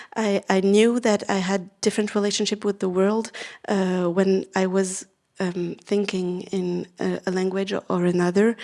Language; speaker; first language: English; non-native, fluent; Vietnamese